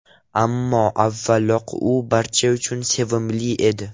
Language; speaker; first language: Uzbek; non-native, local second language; Russian